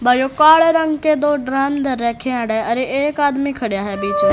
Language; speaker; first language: Hindi; native; Hindi